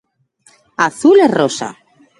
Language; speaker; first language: Galician; native; Galician